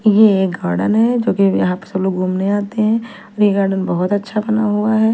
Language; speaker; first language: Hindi; non-native, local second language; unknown